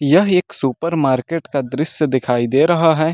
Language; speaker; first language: Hindi; native; Hindi